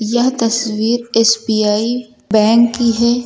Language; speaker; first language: Hindi; native; Hindi